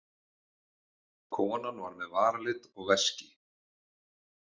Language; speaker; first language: Icelandic; native; Icelandic